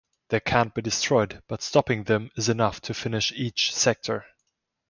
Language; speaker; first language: English; non-native, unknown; German